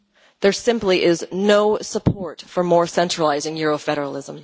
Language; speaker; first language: English; non-native, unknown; Dutch